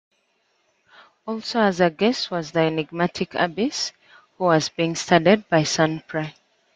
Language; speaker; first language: English; native; English